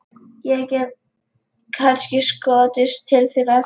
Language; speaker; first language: Icelandic; non-native, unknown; Lithuanian